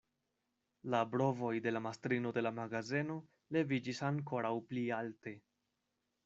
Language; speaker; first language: Esperanto; non-native, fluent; Spanish